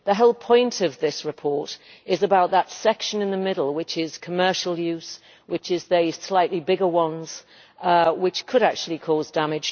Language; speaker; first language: English; native; English